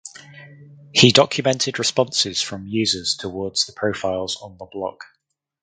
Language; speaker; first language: English; native; English